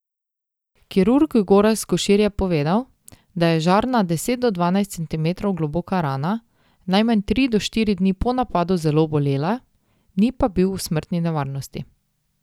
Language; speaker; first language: Slovenian; native; Slovenian